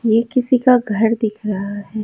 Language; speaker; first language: Hindi; native; Hindi